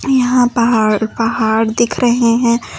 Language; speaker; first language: Hindi; native; Hindi